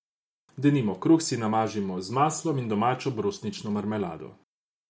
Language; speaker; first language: Slovenian; non-native, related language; Croatian